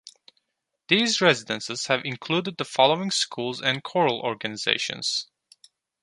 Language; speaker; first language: English; non-native, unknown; Turkish